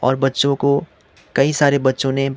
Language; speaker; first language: Hindi; non-native, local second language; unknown